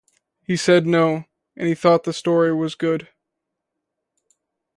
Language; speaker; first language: English; native; English